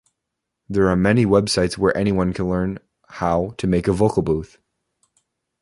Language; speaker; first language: English; native; English